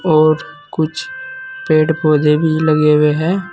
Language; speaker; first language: Hindi; native; Hindi